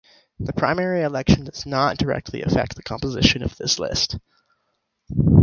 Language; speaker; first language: English; native; English